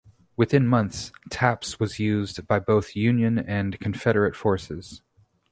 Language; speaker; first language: English; native; English